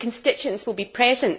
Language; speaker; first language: English; native; English